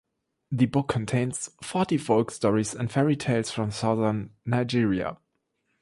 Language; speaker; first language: English; non-native, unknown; German